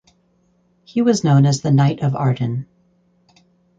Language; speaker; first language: English; native; English